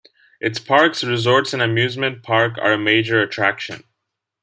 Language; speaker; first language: English; non-native, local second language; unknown